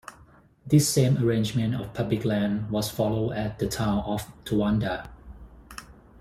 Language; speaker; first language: English; non-native, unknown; Thai